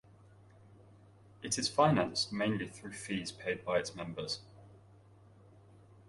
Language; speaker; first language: English; native; English